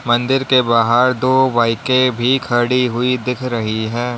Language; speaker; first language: Hindi; native; Hindi